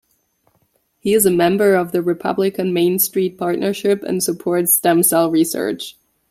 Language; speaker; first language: English; non-native, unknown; German